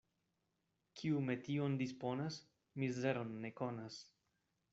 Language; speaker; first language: Esperanto; non-native, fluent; Spanish